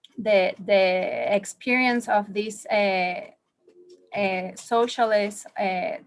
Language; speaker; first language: English; non-native, learner; Spanish